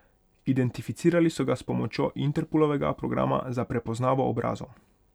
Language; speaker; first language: Slovenian; non-native, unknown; Hungarian